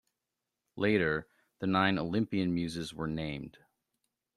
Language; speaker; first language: English; native; English